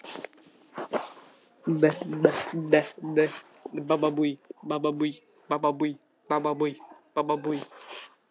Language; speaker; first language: Icelandic; non-native, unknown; Russian